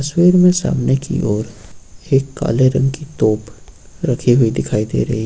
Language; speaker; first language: Hindi; native; Hindi